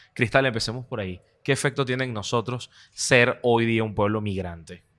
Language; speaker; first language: Spanish; native; Spanish